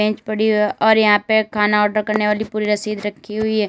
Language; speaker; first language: Hindi; native; Hindi